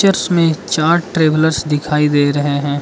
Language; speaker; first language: Hindi; early bilingual, other home language; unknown